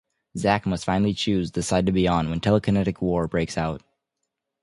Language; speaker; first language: English; native; English